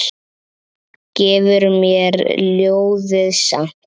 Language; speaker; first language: Icelandic; native; Icelandic